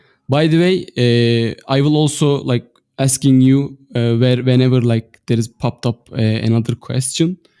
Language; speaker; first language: English; non-native, fluent; Turkish